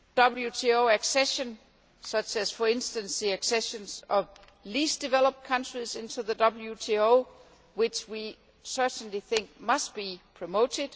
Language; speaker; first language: English; non-native, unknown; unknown